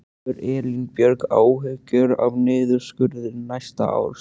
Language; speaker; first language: Icelandic; native; Icelandic